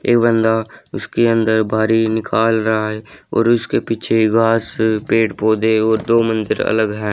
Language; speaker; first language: Hindi; native; Hindi